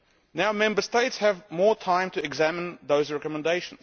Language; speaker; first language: English; non-native, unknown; Lithuanian